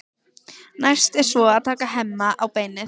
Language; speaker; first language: Icelandic; native; Icelandic